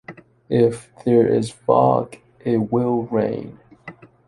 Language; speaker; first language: English; non-native, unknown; Chinese